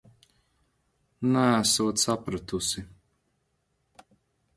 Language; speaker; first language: Latvian; non-native, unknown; Lithuanian